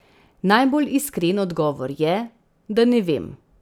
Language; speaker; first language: Slovenian; native; Slovenian